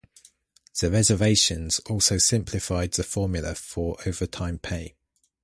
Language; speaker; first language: English; native; English